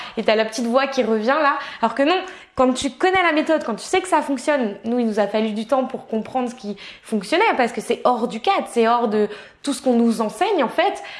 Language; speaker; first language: French; native; French